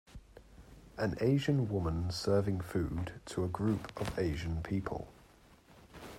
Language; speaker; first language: English; native; English